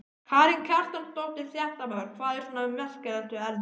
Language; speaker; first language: Icelandic; native; Icelandic